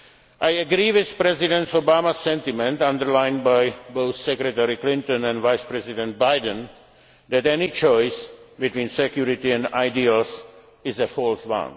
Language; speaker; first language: English; non-native, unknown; Czech